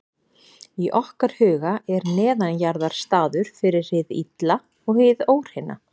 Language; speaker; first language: Icelandic; native; Icelandic